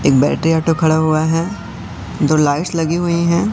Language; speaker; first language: Hindi; native; Hindi